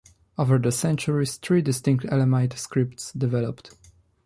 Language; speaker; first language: English; non-native, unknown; Polish